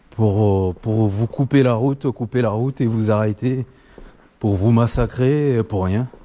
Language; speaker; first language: French; non-native, local second language; Comorian